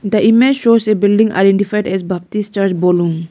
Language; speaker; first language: English; non-native, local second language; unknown